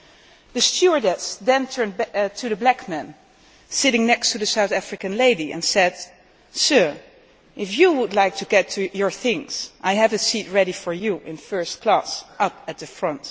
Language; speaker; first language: English; non-native, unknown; Dutch